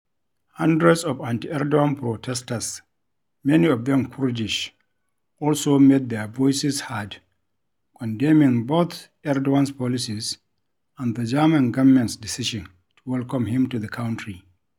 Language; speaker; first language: English; non-native, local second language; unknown